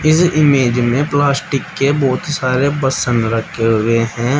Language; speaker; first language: Hindi; native; Hindi